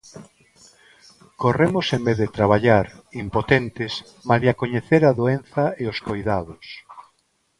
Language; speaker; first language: Galician; non-native, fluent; Spanish